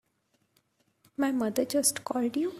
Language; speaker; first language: English; non-native, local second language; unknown